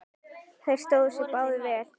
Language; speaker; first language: Icelandic; native; Icelandic